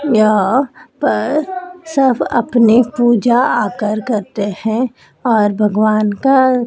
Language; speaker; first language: Hindi; native; Hindi